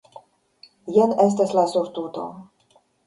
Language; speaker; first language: Esperanto; non-native, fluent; Russian